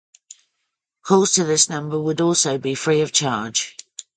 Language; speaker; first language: English; native; English